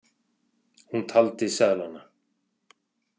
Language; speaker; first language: Icelandic; native; Icelandic